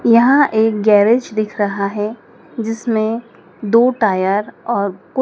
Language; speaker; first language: Hindi; native; Hindi